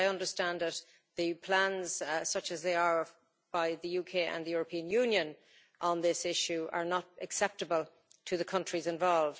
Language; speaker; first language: English; native; English